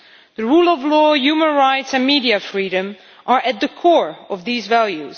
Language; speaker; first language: English; non-native, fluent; Dutch